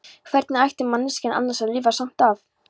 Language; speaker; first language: Icelandic; non-native, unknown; Polish